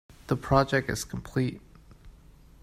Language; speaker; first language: English; non-native, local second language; Cantonese